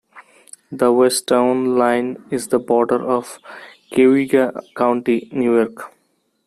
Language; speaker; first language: English; non-native, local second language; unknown